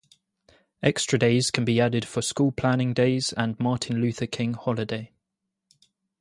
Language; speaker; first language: English; native; English